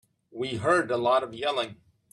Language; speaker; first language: English; native; English